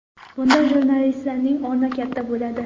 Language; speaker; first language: Uzbek; non-native, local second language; Kara-Kalpak